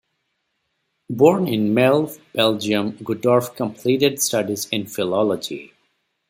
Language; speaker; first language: English; non-native, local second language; Odia